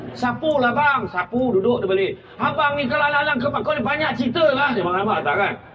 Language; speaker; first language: Malay; native; Malay